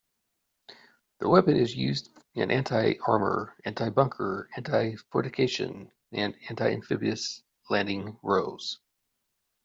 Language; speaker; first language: English; native; English